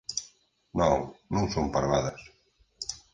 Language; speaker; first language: Galician; native; Galician